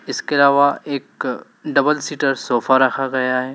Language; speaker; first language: Hindi; native; Hindi